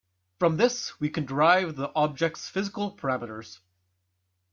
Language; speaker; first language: English; native; English